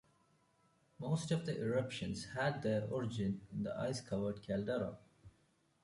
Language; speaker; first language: English; non-native, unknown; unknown